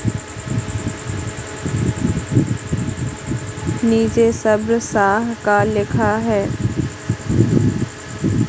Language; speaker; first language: Hindi; native; Hindi